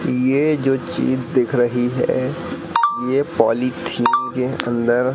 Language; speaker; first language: Hindi; native; Hindi